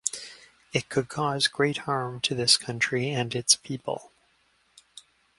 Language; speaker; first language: English; native; English